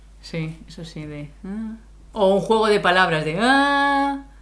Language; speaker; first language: Spanish; native; Spanish